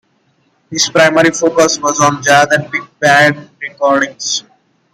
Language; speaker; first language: English; non-native, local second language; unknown